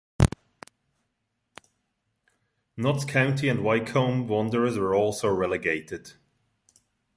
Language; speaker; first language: English; non-native, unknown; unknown